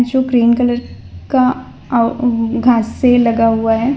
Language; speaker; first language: Hindi; non-native, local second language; Gujarati